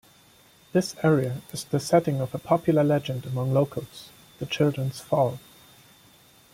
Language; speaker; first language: English; non-native, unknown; German